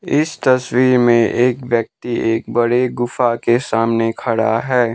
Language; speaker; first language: Hindi; non-native, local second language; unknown